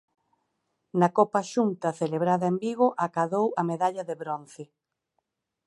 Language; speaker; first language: Galician; native; Galician